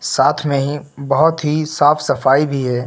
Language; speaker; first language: Hindi; native; Hindi